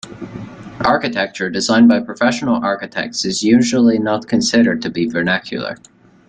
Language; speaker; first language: English; native; English